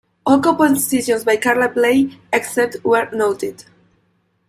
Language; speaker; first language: English; non-native, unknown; Spanish